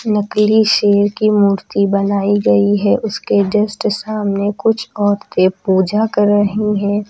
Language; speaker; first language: Hindi; native; Hindi